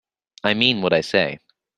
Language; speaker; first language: English; native; English